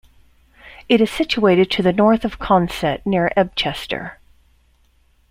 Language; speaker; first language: English; native; English